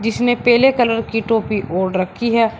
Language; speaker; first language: Hindi; native; Hindi